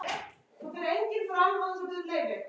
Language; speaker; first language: Icelandic; native; Icelandic